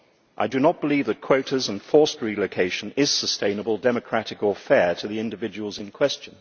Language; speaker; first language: English; native; English